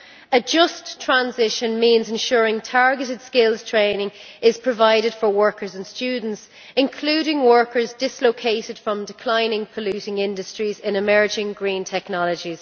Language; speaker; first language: English; native; English